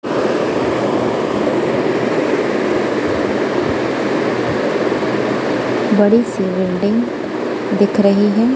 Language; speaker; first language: Hindi; non-native, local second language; Punjabi